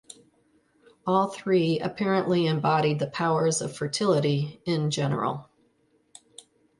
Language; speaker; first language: English; native; English